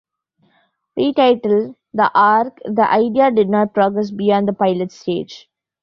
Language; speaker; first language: English; non-native, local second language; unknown